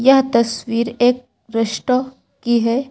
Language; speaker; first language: Hindi; native; Hindi